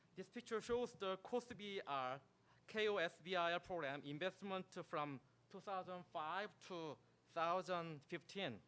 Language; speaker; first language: English; non-native, fluent; Korean